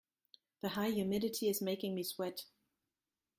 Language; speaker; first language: English; non-native, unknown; German